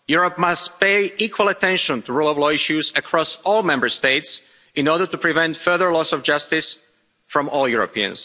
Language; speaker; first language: English; non-native, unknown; Slovak